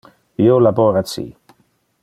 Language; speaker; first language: Interlingua; non-native, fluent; Dutch